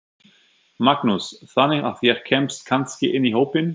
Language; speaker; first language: Icelandic; non-native, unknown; German